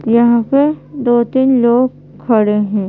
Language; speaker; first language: Hindi; native; Hindi